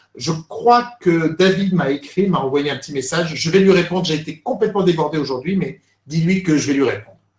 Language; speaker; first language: French; native; French